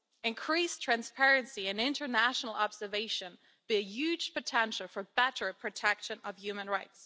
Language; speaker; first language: English; non-native, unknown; German